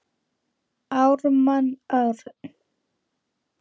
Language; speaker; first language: Icelandic; native; Icelandic